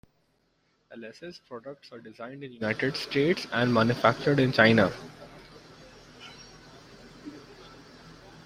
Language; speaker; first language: English; non-native, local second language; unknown